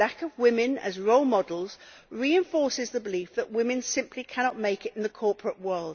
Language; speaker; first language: English; native; English